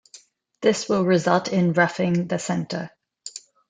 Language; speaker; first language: English; non-native, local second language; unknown